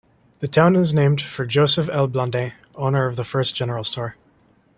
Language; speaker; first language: English; native; English